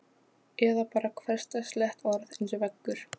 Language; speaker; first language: Icelandic; non-native, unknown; Polish